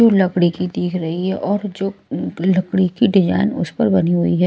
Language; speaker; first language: Hindi; non-native, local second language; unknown